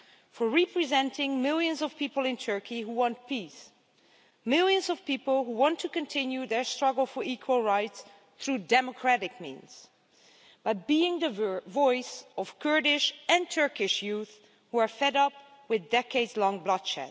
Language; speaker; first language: English; non-native, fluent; Dutch